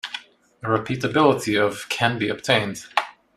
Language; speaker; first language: English; non-native, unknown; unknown